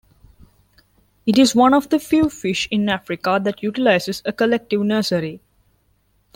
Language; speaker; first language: English; non-native, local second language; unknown